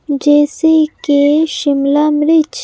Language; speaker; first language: Hindi; native; Hindi